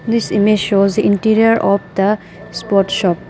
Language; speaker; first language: English; non-native, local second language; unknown